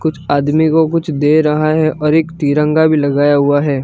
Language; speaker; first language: Hindi; non-native, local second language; Gujarati